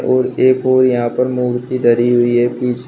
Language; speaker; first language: Hindi; native; Hindi